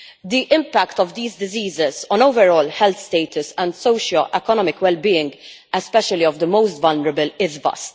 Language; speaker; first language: English; non-native, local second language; Maltese